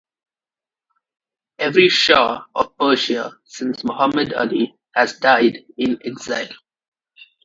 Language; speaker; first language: English; non-native, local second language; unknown